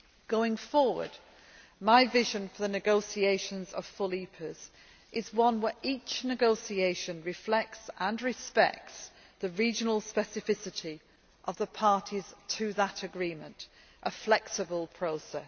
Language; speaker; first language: English; native; English